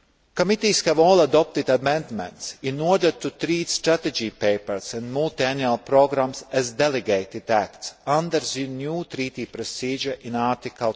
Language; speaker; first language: English; non-native, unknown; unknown